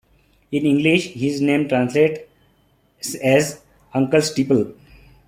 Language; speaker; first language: English; non-native, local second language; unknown